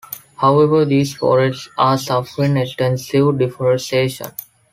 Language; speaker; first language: English; non-native, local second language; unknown